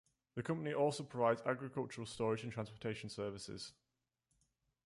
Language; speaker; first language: English; native; English